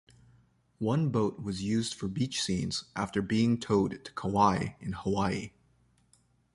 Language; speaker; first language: English; native; English